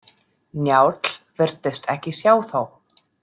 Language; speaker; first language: Icelandic; non-native, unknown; German